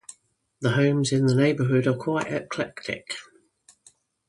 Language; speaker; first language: English; native; English